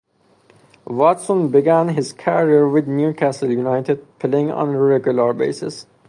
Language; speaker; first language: English; non-native, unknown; Persian